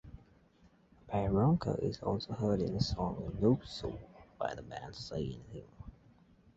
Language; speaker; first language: English; native; English